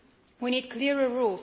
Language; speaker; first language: English; non-native, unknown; Bulgarian